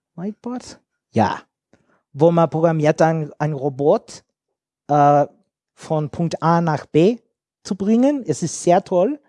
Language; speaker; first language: German; non-native, learner; English